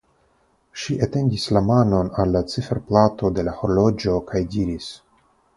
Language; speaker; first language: Esperanto; non-native, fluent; Russian